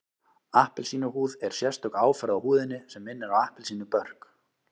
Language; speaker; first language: Icelandic; native; Icelandic